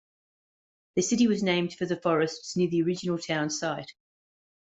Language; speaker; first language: English; native; English